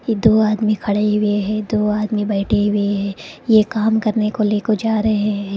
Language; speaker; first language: Hindi; non-native, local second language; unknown